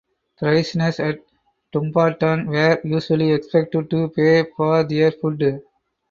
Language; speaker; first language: English; non-native, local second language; Tamil